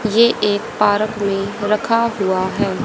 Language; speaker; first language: Hindi; native; Hindi